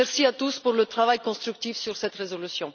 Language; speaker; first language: French; non-native, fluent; Bulgarian